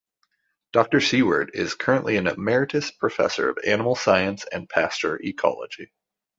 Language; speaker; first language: English; native; English